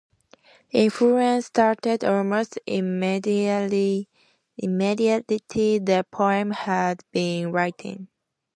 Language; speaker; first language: English; native; English